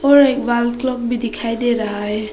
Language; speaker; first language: Hindi; non-native, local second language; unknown